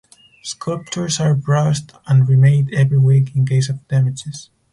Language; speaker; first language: English; non-native, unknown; Spanish